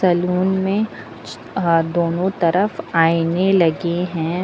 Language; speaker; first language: Hindi; native; Hindi